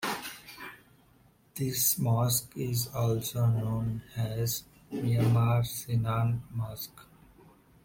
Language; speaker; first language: English; non-native, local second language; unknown